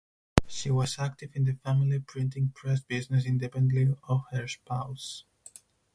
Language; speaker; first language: English; non-native, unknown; Spanish